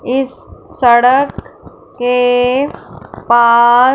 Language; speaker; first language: Hindi; non-native, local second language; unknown